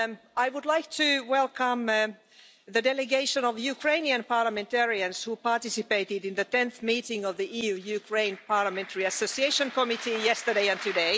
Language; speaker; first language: English; non-native, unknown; Finnish